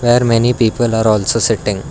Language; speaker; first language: English; non-native, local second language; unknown